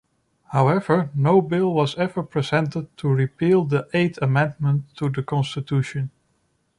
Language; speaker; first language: English; non-native, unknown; Dutch